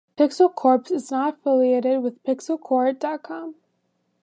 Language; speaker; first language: English; native; English